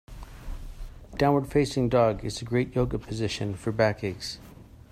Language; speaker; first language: English; native; English